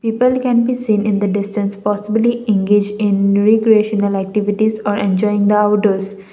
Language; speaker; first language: English; non-native, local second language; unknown